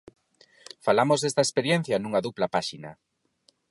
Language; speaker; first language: Galician; non-native, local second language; Spanish